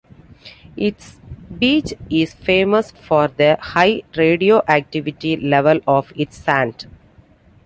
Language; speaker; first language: English; non-native, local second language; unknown